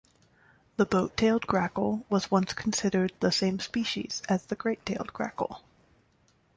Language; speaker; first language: English; native; English